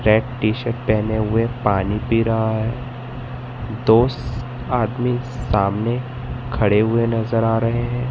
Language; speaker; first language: Hindi; native; Hindi